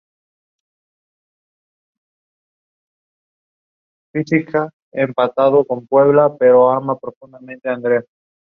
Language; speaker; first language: English; non-native, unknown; Spanish